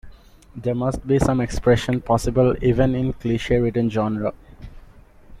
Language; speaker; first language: English; non-native, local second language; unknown